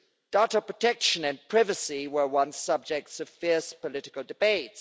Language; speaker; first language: English; non-native, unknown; German